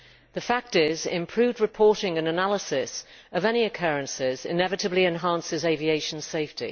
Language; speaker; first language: English; native; English